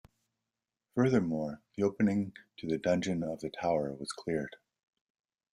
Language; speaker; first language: English; native; English